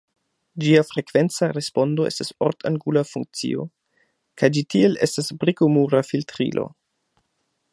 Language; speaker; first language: Esperanto; non-native, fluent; German